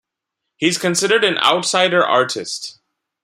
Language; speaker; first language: English; non-native, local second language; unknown